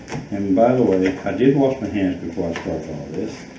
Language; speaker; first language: English; native; English